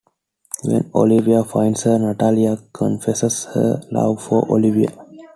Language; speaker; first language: English; non-native, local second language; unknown